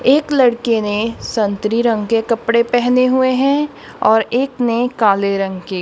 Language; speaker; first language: Hindi; non-native, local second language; Punjabi